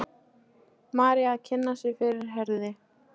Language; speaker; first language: Icelandic; non-native, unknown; Polish